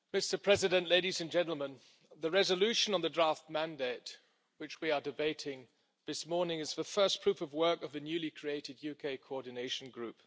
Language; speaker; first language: English; non-native, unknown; German